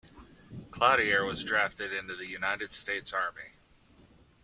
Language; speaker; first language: English; native; English